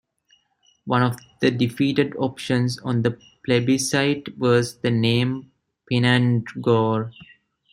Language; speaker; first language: English; non-native, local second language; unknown